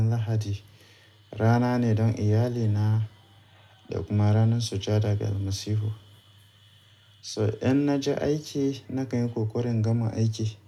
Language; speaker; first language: Hausa; native; Hausa